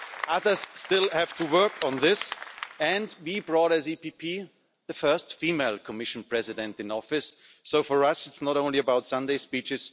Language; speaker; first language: English; non-native, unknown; German